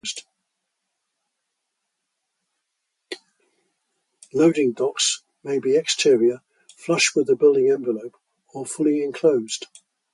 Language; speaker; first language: English; native; English